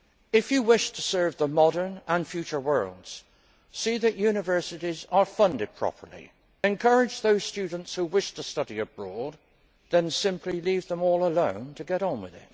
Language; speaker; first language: English; native; English